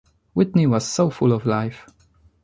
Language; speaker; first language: English; non-native, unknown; Polish